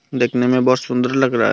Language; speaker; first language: Hindi; non-native, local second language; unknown